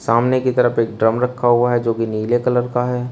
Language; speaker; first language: Hindi; native; Hindi